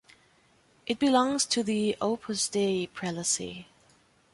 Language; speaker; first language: English; non-native, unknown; German